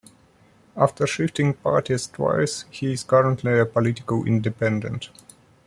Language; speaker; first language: English; non-native, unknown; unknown